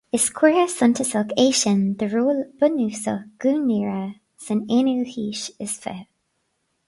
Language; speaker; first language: Irish; non-native, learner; English